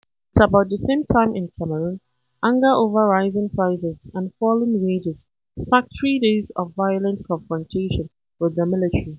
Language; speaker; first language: English; non-native, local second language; Hausa